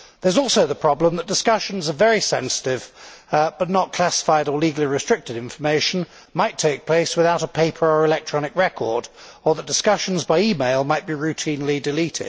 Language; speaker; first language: English; native; English